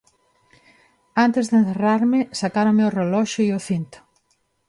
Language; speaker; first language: Galician; non-native, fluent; Spanish